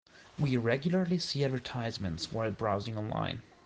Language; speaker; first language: English; non-native, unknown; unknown